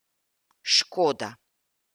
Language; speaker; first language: Slovenian; native; Slovenian